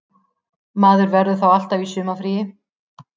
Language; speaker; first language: Icelandic; native; Icelandic